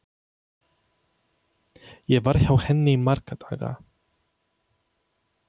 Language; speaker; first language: Icelandic; non-native, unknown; Polish